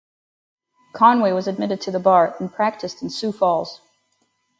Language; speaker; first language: English; native; English